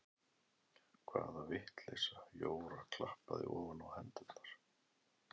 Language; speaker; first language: Icelandic; native; Icelandic